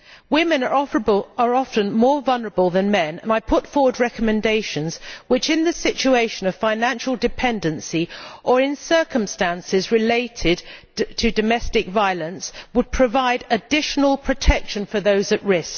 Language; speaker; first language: English; native; English